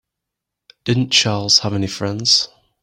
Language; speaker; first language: English; native; English